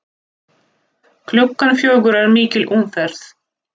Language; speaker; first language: Icelandic; non-native, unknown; Russian